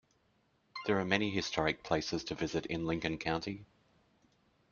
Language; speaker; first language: English; native; English